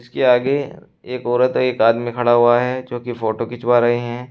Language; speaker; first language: Hindi; native; Hindi